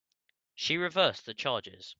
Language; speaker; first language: English; native; English